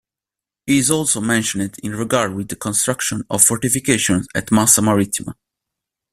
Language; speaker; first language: English; non-native, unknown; Italian